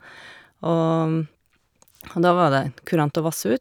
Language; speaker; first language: Norwegian; native; Norwegian